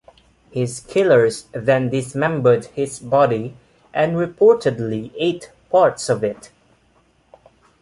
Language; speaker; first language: English; non-native, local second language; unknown